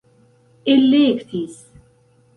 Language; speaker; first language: Esperanto; non-native, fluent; Central Kurdish